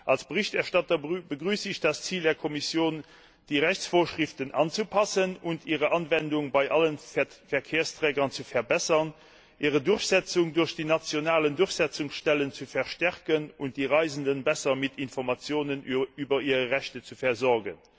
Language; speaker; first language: German; non-native, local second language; Luxembourgish